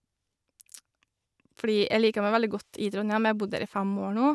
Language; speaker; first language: Norwegian; native; Norwegian